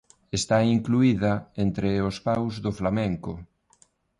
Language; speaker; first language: Galician; non-native, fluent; Spanish